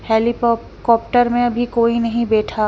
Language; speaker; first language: Hindi; non-native, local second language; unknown